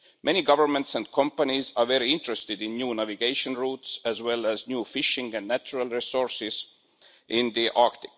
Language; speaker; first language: English; non-native, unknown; Estonian